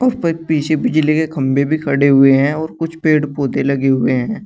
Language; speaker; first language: Hindi; native; Hindi